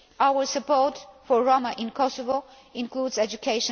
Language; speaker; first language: English; non-native, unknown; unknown